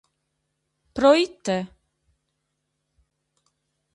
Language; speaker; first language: Sardinian; native; Sardinian